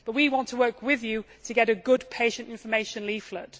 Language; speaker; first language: English; native; English